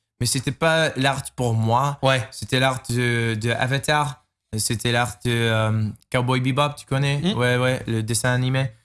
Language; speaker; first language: French; non-native, learner; English